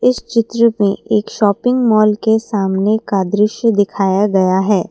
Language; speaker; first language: Hindi; non-native, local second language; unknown